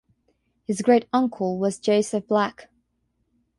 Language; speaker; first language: English; non-native, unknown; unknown